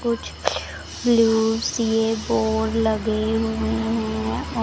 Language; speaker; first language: Hindi; non-native, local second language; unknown